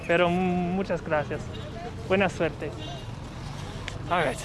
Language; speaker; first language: Spanish; non-native, learner; English